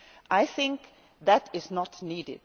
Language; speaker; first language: English; non-native, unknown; German